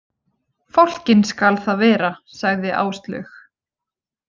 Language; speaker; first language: Icelandic; native; Icelandic